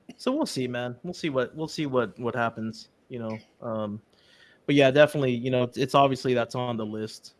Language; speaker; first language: English; early bilingual, other home language; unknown